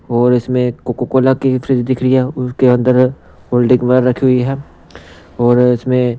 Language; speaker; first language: Hindi; non-native, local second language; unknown